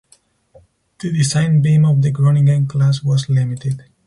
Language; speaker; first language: English; non-native, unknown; Spanish